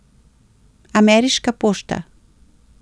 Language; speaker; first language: Slovenian; native; Slovenian